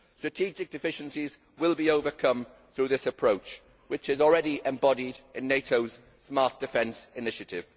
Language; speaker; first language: English; native; English